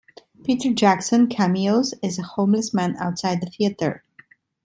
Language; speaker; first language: English; non-native, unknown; Italian